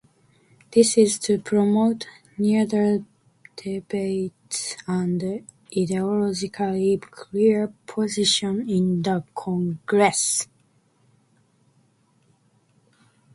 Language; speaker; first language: English; non-native, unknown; Japanese